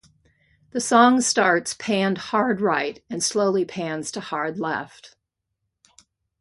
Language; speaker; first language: English; native; English